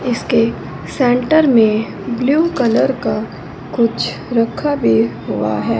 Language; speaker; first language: Hindi; non-native, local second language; Punjabi